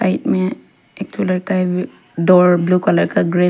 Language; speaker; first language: Hindi; non-native, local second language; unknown